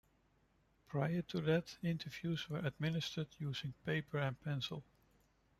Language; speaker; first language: English; non-native, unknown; Dutch